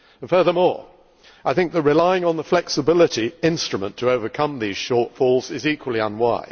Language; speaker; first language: English; native; English